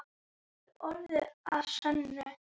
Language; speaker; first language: Icelandic; native; Icelandic